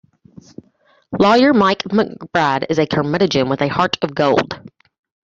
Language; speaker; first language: English; native; English